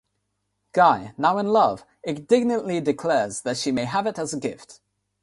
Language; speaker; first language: English; non-native, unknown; Nepali